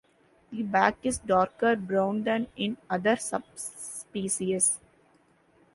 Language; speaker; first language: English; non-native, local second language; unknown